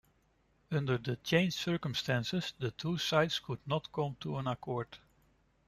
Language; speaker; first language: English; non-native, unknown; Dutch